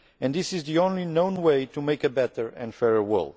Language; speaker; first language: English; non-native, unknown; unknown